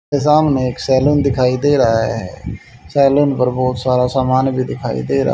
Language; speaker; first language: Hindi; native; Hindi